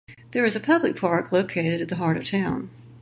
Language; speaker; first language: English; native; English